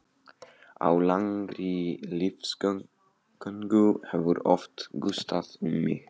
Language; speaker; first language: Icelandic; non-native, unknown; Polish